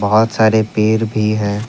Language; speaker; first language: Hindi; non-native, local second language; Assamese